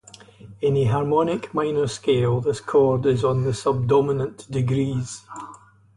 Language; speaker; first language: English; native; English